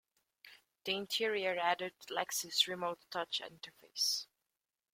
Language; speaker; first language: English; native; English